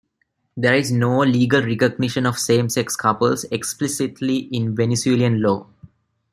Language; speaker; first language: English; non-native, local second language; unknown